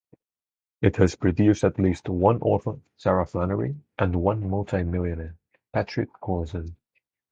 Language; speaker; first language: English; non-native, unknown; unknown